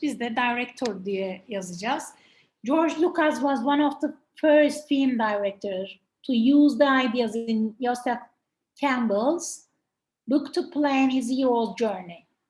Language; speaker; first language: English; non-native, fluent; Turkish